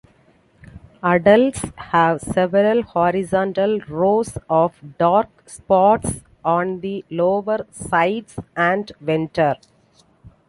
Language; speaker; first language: English; non-native, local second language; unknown